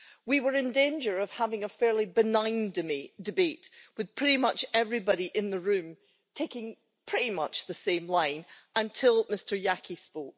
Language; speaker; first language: English; native; English